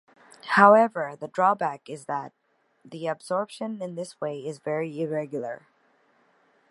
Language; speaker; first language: English; native; English